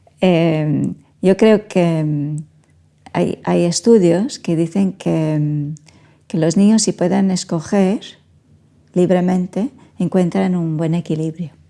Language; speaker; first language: Spanish; non-native, fluent; Portuguese